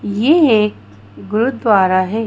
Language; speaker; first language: Hindi; native; Hindi